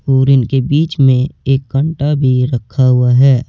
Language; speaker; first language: Hindi; native; Hindi